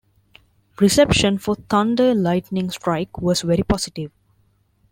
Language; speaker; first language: English; non-native, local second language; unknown